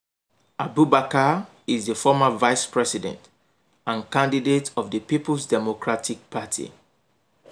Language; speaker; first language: English; non-native, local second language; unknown